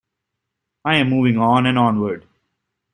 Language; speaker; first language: English; native; English